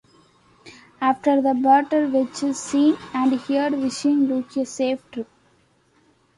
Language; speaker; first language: English; non-native, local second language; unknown